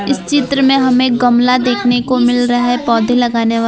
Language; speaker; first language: Hindi; non-native, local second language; Gujarati